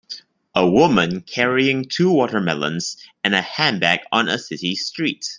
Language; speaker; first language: English; non-native, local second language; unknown